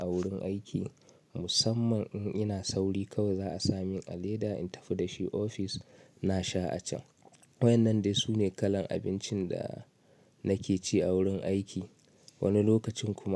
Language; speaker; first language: Hausa; native; Hausa